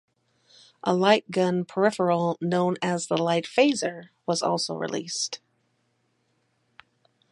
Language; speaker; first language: English; native; English